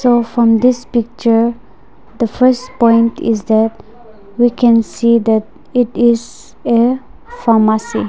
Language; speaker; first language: English; non-native, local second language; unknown